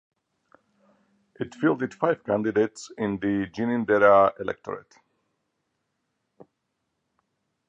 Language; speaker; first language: English; non-native, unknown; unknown